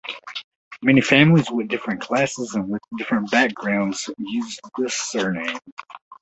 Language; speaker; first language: English; native; English